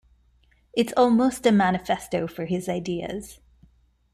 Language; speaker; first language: English; non-native, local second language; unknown